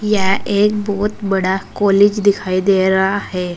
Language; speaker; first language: Hindi; native; Hindi